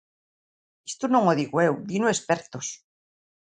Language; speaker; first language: Galician; native; Galician